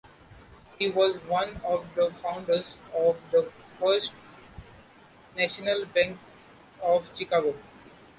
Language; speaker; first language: English; non-native, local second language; Marathi